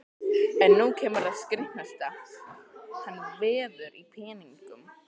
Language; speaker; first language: Icelandic; native; Icelandic